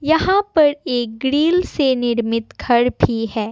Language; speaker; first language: Hindi; non-native, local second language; Assamese